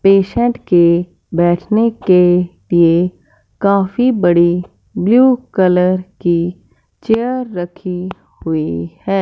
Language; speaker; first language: Hindi; non-native, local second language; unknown